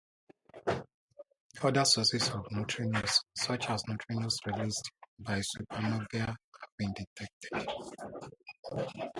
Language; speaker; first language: English; native; English